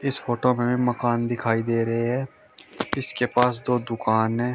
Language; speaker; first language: Hindi; native; Hindi